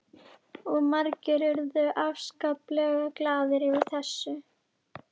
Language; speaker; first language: Icelandic; native; Icelandic